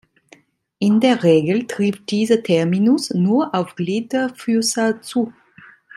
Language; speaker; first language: German; non-native, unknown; Italian